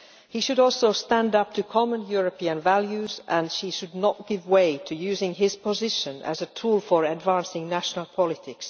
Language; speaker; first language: English; non-native, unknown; Finnish